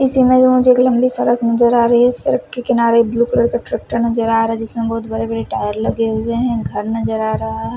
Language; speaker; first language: Hindi; non-native, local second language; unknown